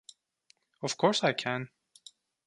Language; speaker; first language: English; non-native, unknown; Turkish